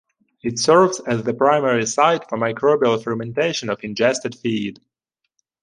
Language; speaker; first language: English; non-native, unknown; Ukrainian